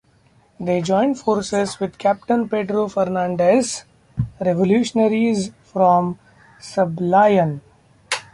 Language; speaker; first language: English; non-native, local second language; Marathi